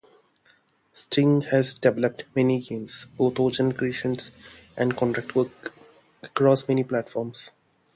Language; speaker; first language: English; non-native, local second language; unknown